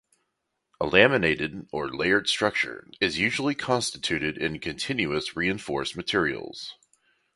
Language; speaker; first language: English; native; English